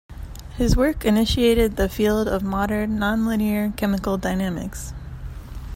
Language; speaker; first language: English; native; English